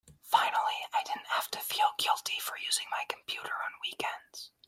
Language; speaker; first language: English; native; English